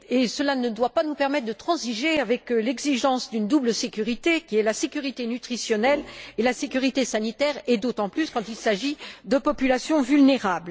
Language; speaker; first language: French; native; French